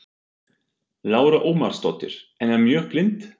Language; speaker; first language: Icelandic; non-native, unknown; German